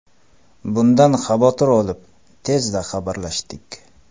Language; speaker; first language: Uzbek; non-native, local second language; Kara-Kalpak